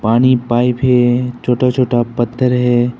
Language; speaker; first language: Hindi; non-native, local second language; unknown